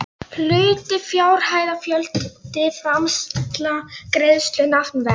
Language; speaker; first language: Icelandic; non-native, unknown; Polish